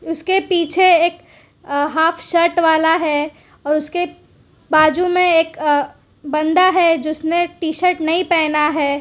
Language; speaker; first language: Hindi; non-native, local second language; Gujarati